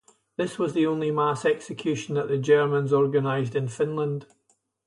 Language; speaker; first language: English; native; English